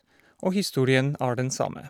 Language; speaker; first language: Norwegian; non-native, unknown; Polish